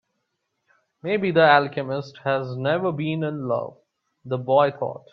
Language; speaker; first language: English; non-native, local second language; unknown